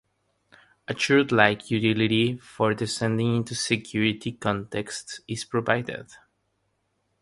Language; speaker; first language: English; non-native, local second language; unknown